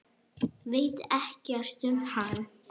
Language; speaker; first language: Icelandic; non-native, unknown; Arabic